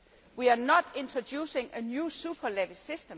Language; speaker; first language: English; non-native, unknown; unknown